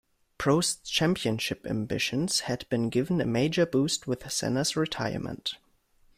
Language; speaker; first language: English; non-native, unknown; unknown